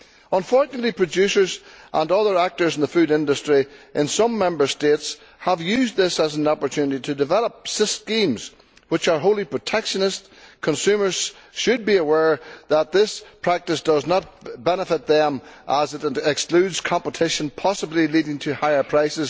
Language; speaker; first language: English; native; English